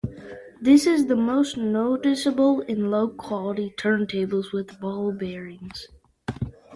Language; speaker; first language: English; native; English